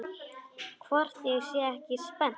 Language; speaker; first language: Icelandic; non-native, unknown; Polish